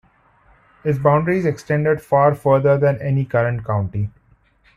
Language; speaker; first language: English; non-native, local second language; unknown